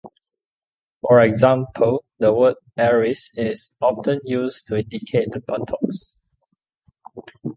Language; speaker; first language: English; non-native, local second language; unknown